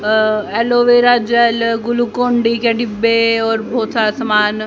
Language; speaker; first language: Hindi; native; Hindi